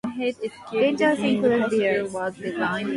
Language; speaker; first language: English; non-native, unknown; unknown